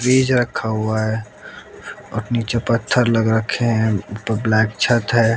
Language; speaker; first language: Hindi; native; Hindi